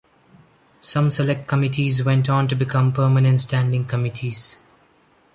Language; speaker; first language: English; non-native, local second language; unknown